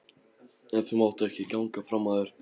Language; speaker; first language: Icelandic; non-native, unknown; Polish